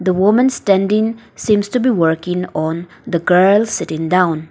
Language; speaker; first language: English; non-native, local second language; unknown